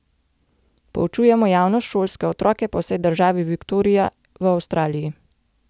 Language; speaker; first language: Slovenian; native; Slovenian